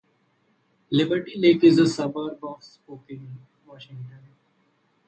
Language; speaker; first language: English; non-native, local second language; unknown